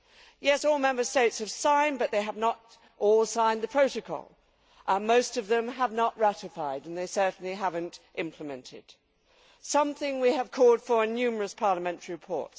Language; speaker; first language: English; native; English